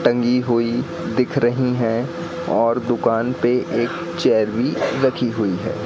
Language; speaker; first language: Hindi; native; Hindi